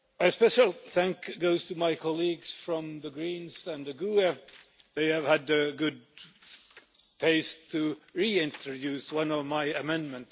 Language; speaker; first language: English; non-native, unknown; Finnish